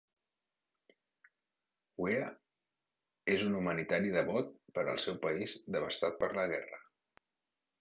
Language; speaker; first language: Catalan; native; Catalan